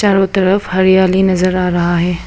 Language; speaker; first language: Hindi; non-native, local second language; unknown